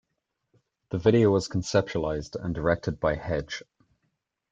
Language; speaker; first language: English; native; English